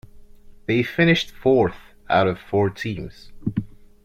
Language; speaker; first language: English; non-native, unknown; French